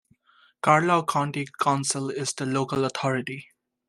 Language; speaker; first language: English; native; English